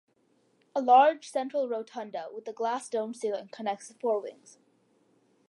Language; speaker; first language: English; early bilingual, other home language; Malayalam